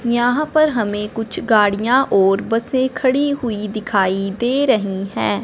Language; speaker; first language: Hindi; non-native, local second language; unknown